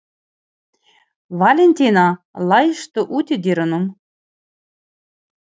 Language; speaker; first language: Icelandic; non-native, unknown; Ukrainian